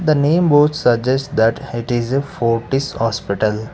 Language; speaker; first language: English; non-native, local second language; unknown